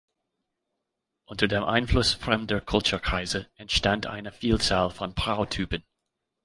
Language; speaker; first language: German; non-native, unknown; English